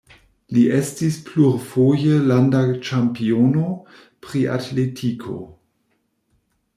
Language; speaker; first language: Esperanto; non-native, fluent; German